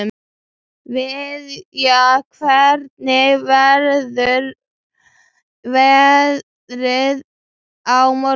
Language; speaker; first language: Icelandic; native; Icelandic